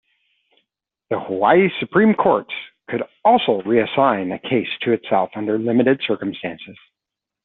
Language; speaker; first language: English; native; English